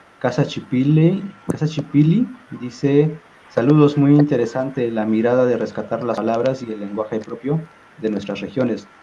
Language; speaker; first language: Spanish; non-native, local second language; Zapotec